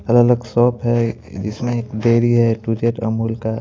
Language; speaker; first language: Hindi; native; Hindi